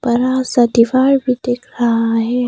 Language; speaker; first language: Hindi; non-native, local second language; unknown